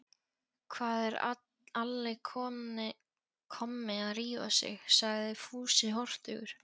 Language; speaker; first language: Icelandic; non-native, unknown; Polish